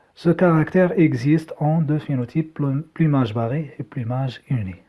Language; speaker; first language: French; non-native, local second language; Arabic